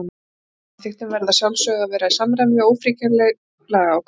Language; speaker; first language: Icelandic; native; Icelandic